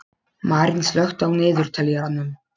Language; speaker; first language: Icelandic; non-native, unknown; Polish